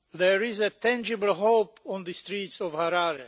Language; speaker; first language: English; non-native, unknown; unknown